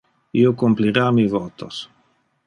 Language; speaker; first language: Interlingua; non-native, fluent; Dutch